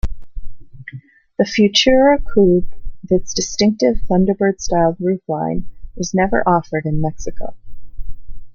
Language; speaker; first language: English; native; English